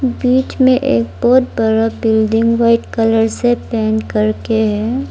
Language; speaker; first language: Hindi; early bilingual, other home language; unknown